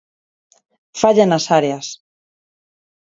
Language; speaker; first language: Galician; non-native, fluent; Spanish